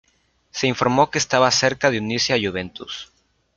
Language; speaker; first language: Spanish; native; Spanish